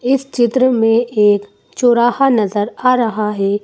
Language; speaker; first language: Hindi; native; Hindi